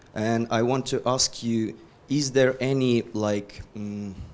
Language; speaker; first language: English; non-native, fluent; Russian